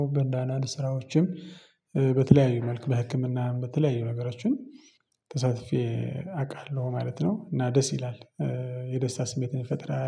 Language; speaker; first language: Amharic; non-native, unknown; Tigrinya